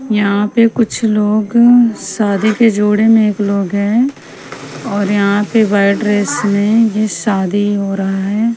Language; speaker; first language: Hindi; non-native, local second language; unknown